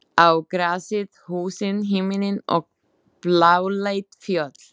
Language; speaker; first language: Icelandic; non-native, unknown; Slovak